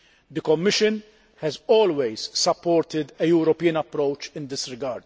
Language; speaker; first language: English; non-native, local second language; Maltese